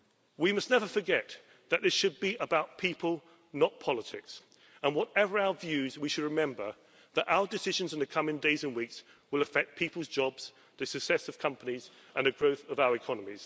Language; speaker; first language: English; native; English